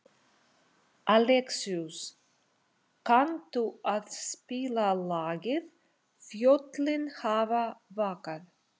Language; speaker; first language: Icelandic; non-native, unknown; Russian